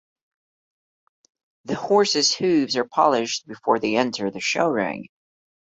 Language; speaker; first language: English; non-native, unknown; Portuguese